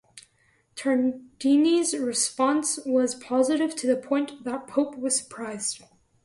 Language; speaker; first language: English; native; English